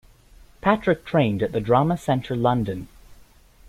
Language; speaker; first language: English; native; English